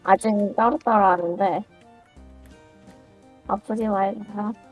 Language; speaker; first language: Korean; native; Korean